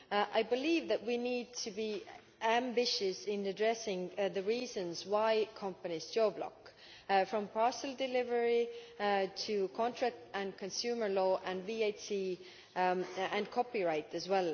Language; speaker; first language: English; non-native, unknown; Estonian